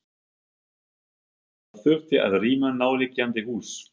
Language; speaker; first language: Icelandic; non-native, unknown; German